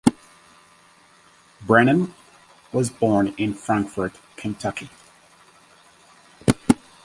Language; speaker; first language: English; native; English